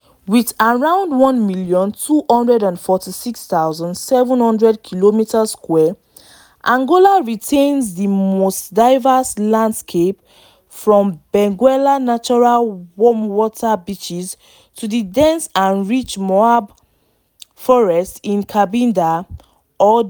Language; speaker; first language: English; non-native, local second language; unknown